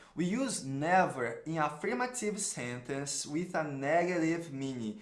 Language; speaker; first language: English; non-native, fluent; Portuguese